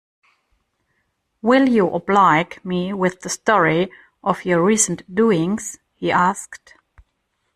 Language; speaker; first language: English; non-native, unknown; German